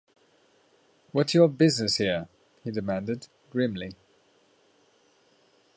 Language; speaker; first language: English; native; English